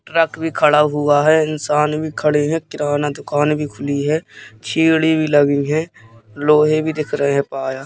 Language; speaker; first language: Hindi; native; Hindi